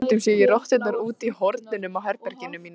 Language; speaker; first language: Icelandic; native; Icelandic